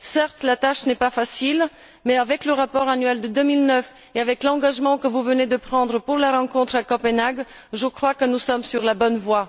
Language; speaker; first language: French; non-native, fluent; Bulgarian